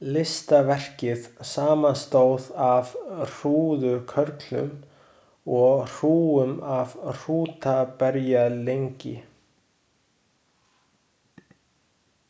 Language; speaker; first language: Icelandic; non-native, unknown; Chinese